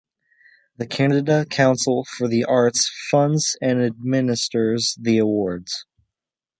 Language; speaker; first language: English; native; English